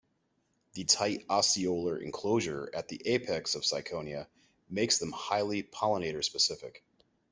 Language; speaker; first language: English; native; English